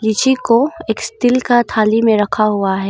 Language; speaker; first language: Hindi; non-native, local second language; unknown